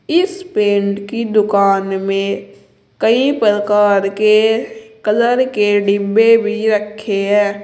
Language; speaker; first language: Hindi; native; Hindi